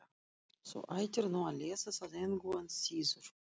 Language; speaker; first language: Icelandic; non-native, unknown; Russian